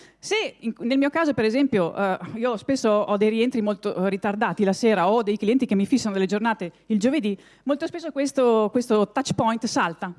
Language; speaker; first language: Italian; native; Italian